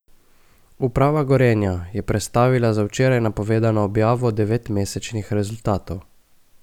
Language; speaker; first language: Slovenian; native; Slovenian